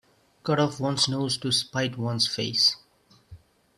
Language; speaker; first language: English; non-native, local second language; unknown